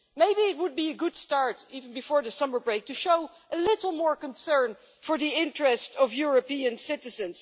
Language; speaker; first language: English; non-native, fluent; Dutch